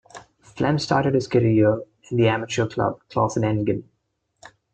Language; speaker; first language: English; non-native, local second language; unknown